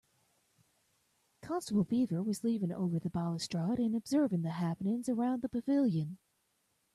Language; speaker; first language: English; native; English